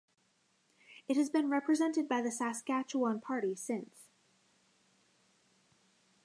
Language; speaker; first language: English; native; English